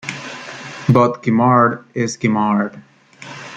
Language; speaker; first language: English; native; English